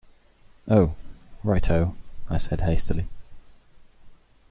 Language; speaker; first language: English; native; English